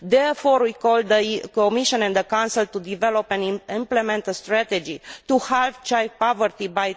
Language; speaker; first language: English; non-native, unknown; Romanian